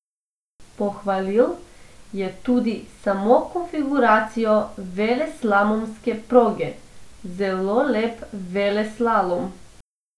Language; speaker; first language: Slovenian; non-native, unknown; Macedonian